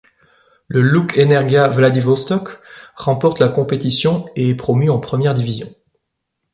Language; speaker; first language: French; native; French